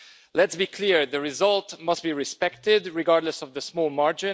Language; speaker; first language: English; non-native, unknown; Hungarian